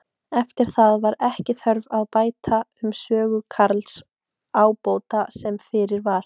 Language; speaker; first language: Icelandic; native; Icelandic